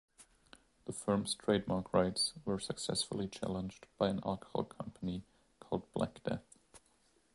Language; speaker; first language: English; non-native, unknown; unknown